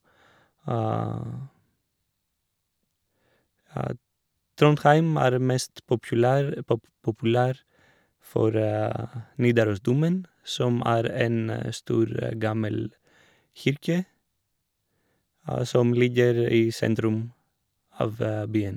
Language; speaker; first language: Norwegian; non-native, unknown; Greek